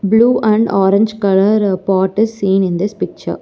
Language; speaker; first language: English; non-native, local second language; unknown